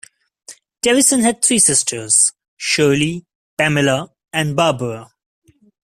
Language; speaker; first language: English; non-native, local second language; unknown